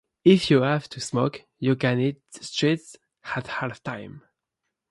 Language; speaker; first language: English; non-native, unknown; French